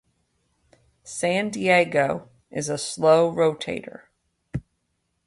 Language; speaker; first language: English; native; English